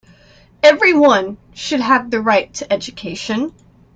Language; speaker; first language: English; native; English